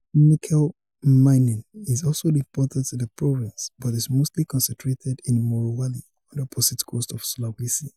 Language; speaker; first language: English; non-native, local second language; Yoruba